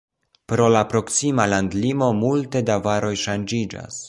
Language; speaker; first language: Esperanto; non-native, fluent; Polish